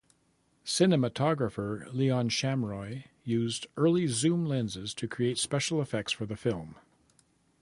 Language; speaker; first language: English; native; English